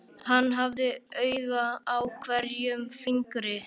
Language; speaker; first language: Icelandic; native; Icelandic